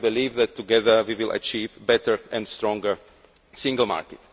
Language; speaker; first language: English; non-native, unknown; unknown